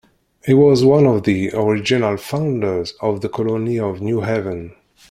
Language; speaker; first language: English; non-native, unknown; Kabyle